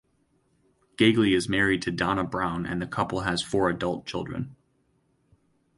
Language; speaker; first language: English; native; English